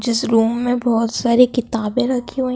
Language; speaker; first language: Hindi; native; Hindi